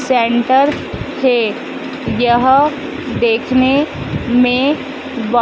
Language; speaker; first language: Hindi; native; Hindi